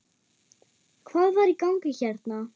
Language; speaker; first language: Icelandic; non-native, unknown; German